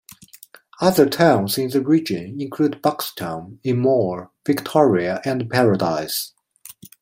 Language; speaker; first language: English; non-native, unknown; Chinese